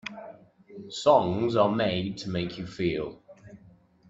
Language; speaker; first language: English; native; English